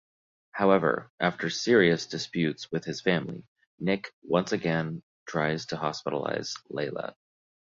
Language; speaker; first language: English; native; English